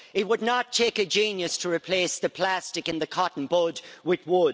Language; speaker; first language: English; native; English